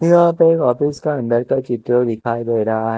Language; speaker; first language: Hindi; non-native, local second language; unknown